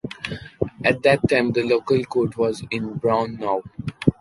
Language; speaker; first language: English; non-native, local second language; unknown